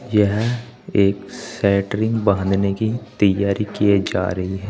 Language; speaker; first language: Hindi; native; Hindi